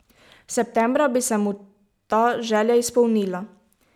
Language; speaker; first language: Slovenian; native; Slovenian